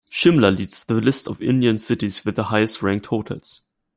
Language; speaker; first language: English; non-native, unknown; German